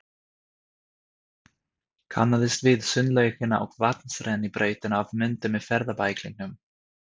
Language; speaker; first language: Icelandic; non-native, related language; Swedish